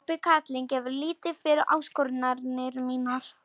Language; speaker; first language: Icelandic; non-native, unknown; Polish